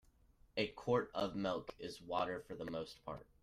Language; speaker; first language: English; native; English